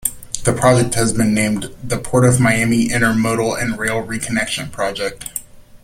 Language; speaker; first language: English; native; English